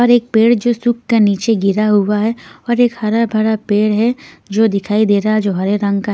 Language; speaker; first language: Hindi; non-native, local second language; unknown